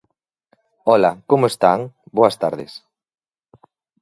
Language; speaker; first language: Galician; native; Galician